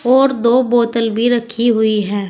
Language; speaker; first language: Hindi; native; Hindi